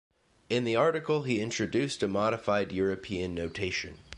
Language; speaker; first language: English; native; English